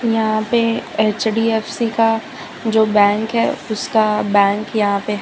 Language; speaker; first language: Hindi; non-native, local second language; Gujarati